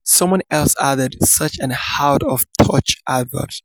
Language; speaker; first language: English; non-native, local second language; Yoruba